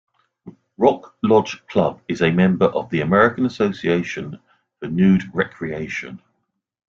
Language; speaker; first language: English; native; English